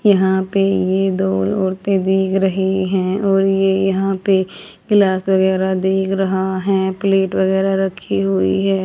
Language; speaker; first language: Hindi; native; Hindi